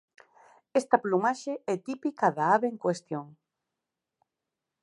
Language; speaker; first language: Galician; native; Galician